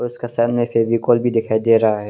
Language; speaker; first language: Hindi; early bilingual, other home language; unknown